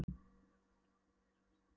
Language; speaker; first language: Icelandic; non-native, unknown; Polish